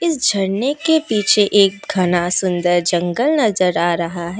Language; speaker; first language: Hindi; non-native, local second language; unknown